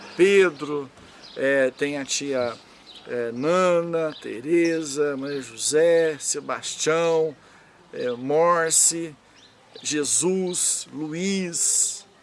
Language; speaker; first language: Portuguese; native; Portuguese